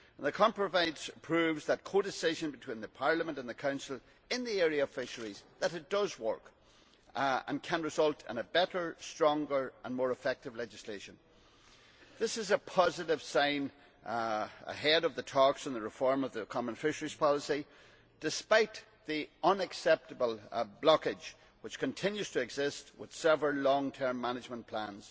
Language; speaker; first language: English; native; English